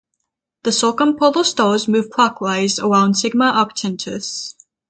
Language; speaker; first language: English; native; English